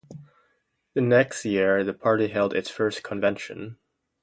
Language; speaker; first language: English; native; English